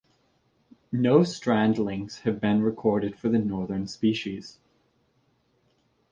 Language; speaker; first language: English; native; English